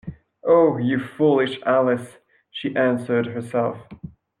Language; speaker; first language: English; non-native, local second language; French